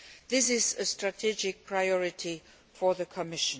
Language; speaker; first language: English; non-native, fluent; Luxembourgish